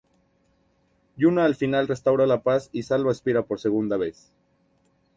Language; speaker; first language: Spanish; native; Spanish